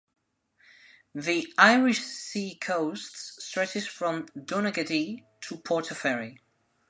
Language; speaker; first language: English; non-native, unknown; Spanish